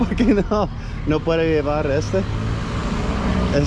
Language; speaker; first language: Spanish; non-native, learner; English